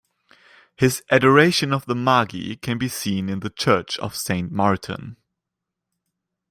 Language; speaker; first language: English; non-native, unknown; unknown